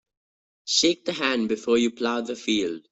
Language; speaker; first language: English; non-native, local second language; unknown